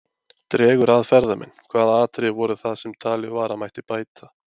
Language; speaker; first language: Icelandic; native; Icelandic